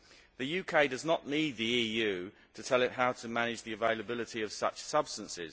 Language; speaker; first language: English; native; English